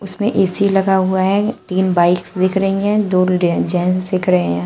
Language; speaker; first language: Hindi; native; Hindi